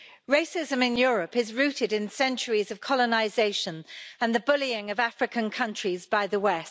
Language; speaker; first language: English; native; English